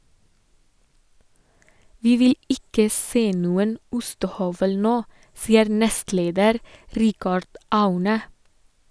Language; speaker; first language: Norwegian; non-native, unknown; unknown